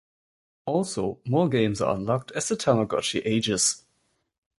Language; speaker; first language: English; non-native, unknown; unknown